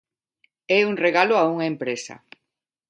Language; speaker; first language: Galician; non-native, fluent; Spanish